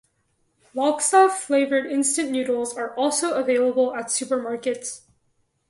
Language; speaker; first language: English; native; English